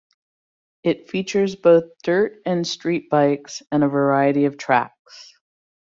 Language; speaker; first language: English; native; English